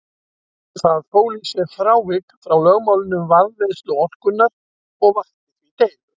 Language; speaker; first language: Icelandic; native; Icelandic